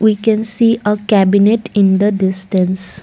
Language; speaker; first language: English; non-native, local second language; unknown